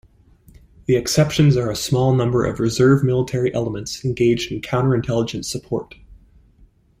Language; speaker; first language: English; native; English